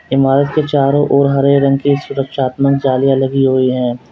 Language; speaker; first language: Hindi; native; Hindi